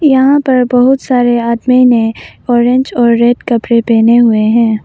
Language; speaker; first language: Hindi; non-native, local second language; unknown